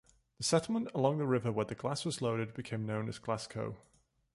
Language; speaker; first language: English; native; English